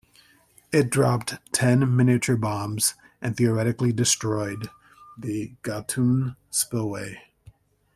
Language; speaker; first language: English; native; English